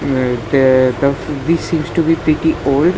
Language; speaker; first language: English; non-native, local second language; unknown